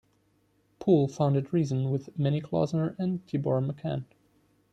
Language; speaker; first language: English; non-native, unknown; German